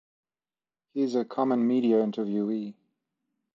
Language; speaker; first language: English; non-native, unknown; French